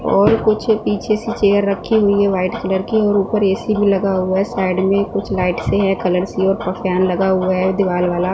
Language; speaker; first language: Hindi; non-native, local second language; Punjabi